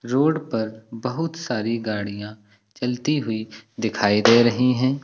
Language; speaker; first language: Hindi; native; Hindi